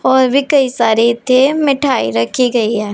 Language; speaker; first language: Hindi; non-native, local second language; Punjabi